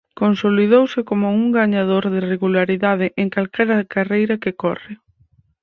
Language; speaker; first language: Galician; native; Galician